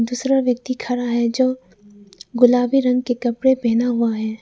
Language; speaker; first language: Hindi; non-native, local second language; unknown